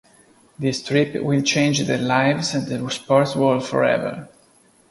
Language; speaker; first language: English; non-native, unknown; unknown